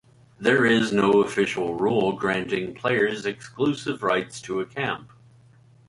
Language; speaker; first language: English; native; English